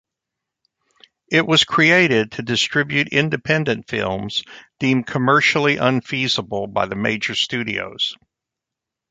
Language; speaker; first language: English; native; English